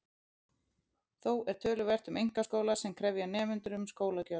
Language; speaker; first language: Icelandic; native; Icelandic